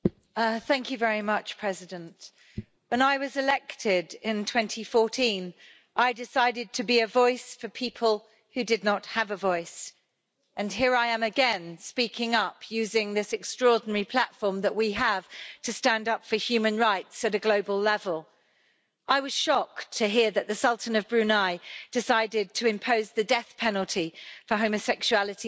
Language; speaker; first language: English; native; English